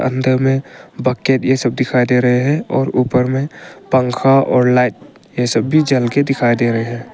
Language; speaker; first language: Hindi; non-native, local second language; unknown